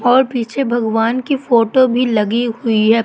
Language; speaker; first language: Hindi; native; Hindi